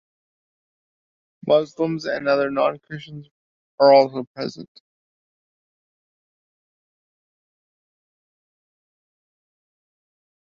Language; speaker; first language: English; native; English